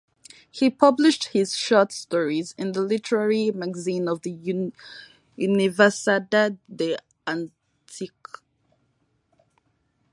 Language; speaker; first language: English; non-native, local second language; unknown